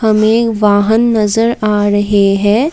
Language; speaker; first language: Hindi; non-native, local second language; Assamese